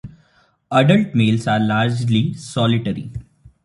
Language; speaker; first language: English; non-native, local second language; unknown